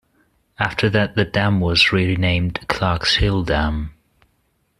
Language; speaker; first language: English; non-native, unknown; German